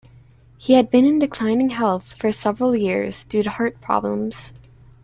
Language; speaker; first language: English; native; English